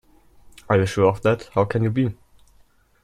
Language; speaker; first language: English; non-native, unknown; German